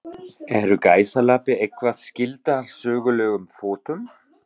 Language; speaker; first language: Icelandic; non-native, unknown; German